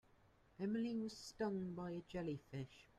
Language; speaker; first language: English; native; English